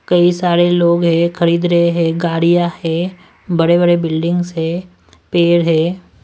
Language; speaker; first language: Hindi; non-native, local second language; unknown